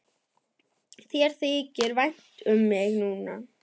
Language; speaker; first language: Icelandic; non-native, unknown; German